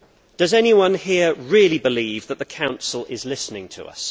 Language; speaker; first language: English; native; English